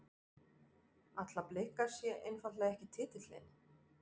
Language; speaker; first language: Icelandic; non-native, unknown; French